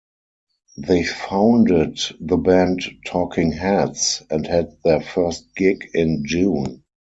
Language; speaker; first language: English; non-native, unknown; German